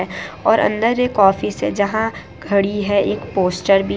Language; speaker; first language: Hindi; non-native, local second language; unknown